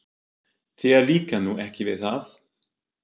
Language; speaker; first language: Icelandic; non-native, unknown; German